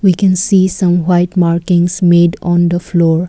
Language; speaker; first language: English; non-native, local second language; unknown